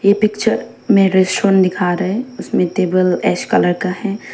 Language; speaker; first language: Hindi; non-native, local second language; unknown